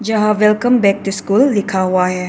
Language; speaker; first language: Hindi; non-native, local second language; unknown